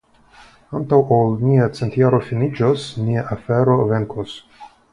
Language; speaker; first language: Esperanto; non-native, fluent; Russian